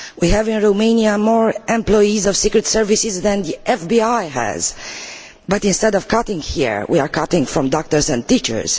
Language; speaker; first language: English; non-native, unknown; Romanian